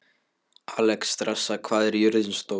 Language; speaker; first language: Icelandic; non-native, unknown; Polish